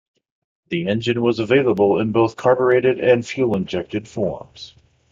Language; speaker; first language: English; native; English